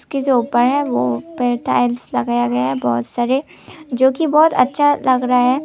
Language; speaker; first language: Hindi; non-native, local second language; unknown